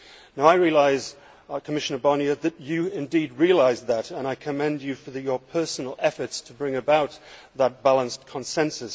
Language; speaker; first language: English; native; English